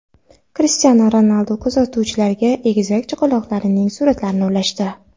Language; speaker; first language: Uzbek; non-native, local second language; Kara-Kalpak